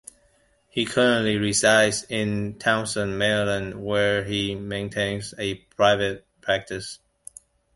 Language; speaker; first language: English; non-native, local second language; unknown